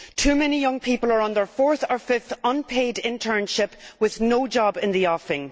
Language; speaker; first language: English; native; English